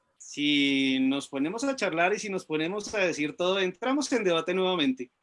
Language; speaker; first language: Spanish; native; Spanish